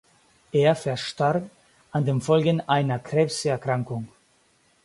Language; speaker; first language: German; non-native, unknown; Basque